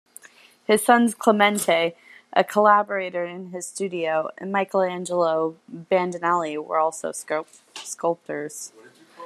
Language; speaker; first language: English; native; English